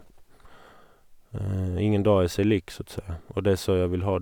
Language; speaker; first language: Norwegian; non-native, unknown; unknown